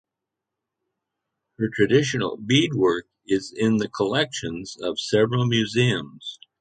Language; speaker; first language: English; native; English